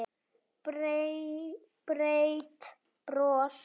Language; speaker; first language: Icelandic; native; Icelandic